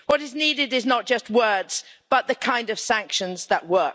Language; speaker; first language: English; native; English